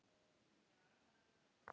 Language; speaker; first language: Icelandic; native; Icelandic